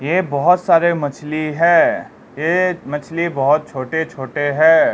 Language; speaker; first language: Hindi; non-native, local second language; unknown